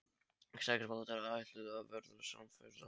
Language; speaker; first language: Icelandic; non-native, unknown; Polish